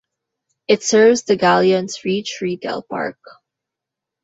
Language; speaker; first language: English; non-native, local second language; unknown